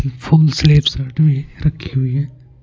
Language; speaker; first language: Hindi; non-native, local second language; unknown